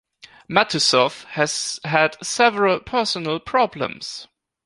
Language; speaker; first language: English; non-native, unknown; German